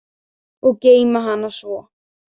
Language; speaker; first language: Icelandic; native; Icelandic